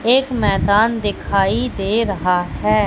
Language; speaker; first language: Hindi; native; Hindi